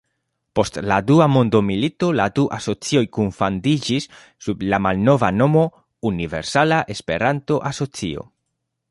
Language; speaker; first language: Esperanto; non-native, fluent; Spanish